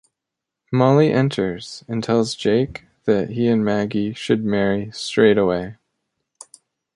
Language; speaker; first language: English; native; English